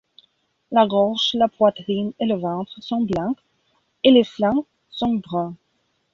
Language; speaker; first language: French; non-native, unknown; Belarusian